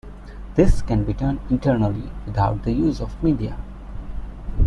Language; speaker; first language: English; non-native, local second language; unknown